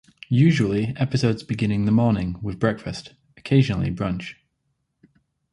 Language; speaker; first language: English; native; English